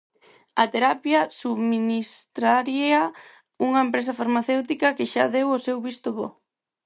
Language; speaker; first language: Galician; non-native, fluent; Spanish